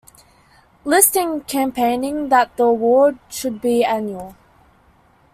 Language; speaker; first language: English; native; English